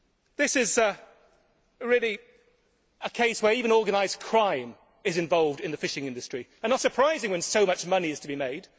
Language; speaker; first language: English; native; English